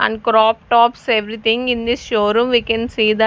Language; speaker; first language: English; non-native, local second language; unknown